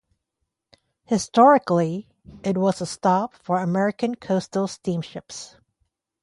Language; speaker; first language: English; native; English